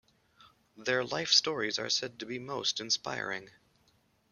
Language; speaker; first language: English; native; English